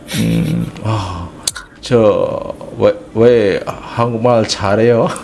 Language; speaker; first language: Korean; non-native, learner; Indonesian